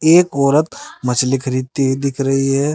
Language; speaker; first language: Hindi; native; Hindi